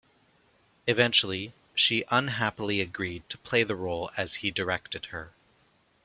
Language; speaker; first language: English; native; English